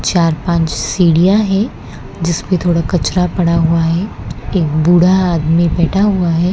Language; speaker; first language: Hindi; non-native, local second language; Gujarati